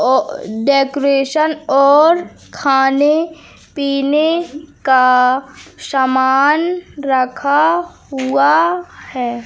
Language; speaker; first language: Hindi; native; Hindi